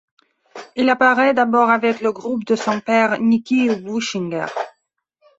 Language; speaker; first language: French; non-native, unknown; Belarusian